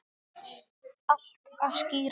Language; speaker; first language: Icelandic; non-native, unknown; English